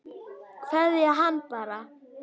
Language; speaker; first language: Icelandic; native; Icelandic